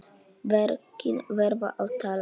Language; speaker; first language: Icelandic; non-native, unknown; Polish